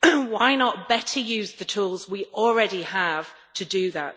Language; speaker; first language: English; native; English